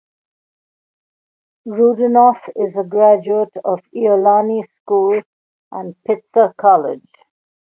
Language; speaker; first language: English; non-native, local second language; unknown